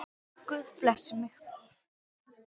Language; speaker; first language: Icelandic; non-native, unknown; English